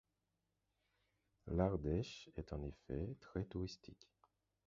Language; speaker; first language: French; non-native, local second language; Haitian Creole